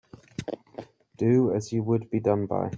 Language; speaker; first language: English; native; English